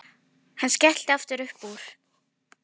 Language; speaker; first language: Icelandic; non-native, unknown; Filipino